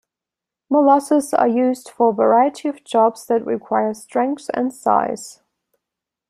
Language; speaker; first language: English; non-native, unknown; German